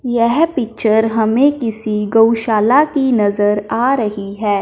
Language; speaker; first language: Hindi; non-native, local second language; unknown